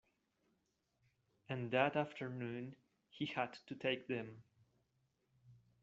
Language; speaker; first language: English; non-native, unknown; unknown